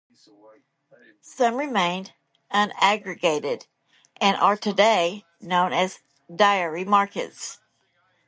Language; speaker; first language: English; native; English